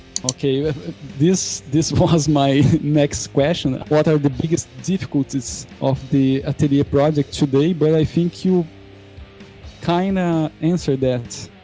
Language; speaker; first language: English; non-native, fluent; Portuguese